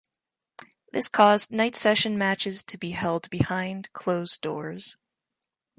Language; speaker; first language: English; native; English